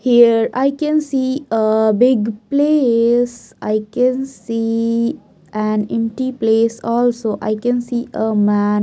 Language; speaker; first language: English; non-native, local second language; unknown